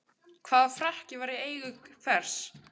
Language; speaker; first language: Icelandic; native; Icelandic